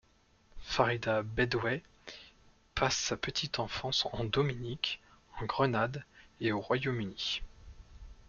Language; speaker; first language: French; native; French